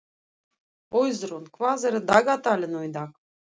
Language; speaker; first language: Icelandic; non-native, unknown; Russian